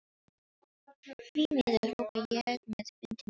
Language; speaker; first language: Icelandic; non-native, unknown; Filipino